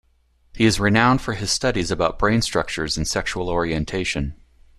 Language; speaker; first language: English; native; English